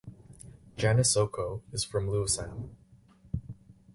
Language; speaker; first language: English; native; English